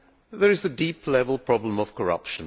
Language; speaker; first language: English; non-native, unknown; Hungarian